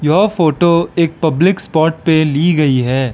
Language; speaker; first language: Hindi; non-native, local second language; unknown